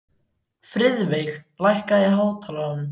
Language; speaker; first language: Icelandic; native; Icelandic